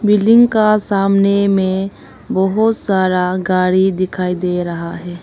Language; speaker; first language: Hindi; non-native, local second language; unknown